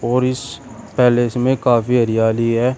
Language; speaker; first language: Hindi; native; Hindi